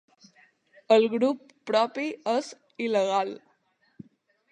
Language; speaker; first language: Catalan; native; Catalan